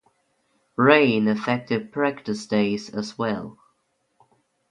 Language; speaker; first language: English; non-native, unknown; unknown